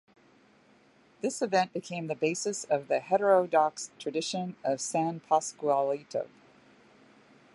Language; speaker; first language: English; native; English